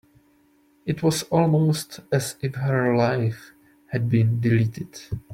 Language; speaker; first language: English; non-native, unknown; Czech